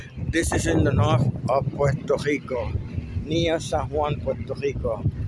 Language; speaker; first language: English; non-native, fluent; Spanish